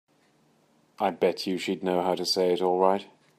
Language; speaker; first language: English; native; English